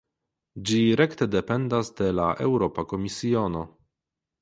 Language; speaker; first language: Esperanto; non-native, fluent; Polish